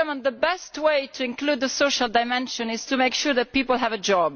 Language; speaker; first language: English; non-native, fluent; Italian